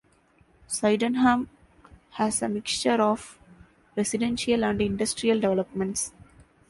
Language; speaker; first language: English; non-native, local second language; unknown